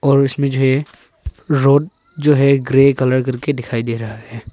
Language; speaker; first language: Hindi; non-native, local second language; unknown